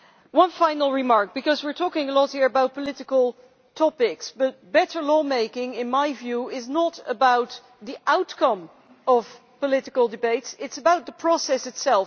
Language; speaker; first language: English; non-native, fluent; Dutch